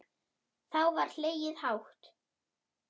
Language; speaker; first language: Icelandic; non-native, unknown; German